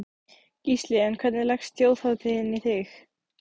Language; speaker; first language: Icelandic; native; Icelandic